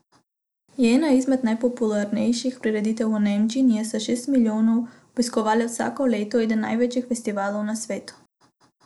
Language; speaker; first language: Slovenian; non-native, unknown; Macedonian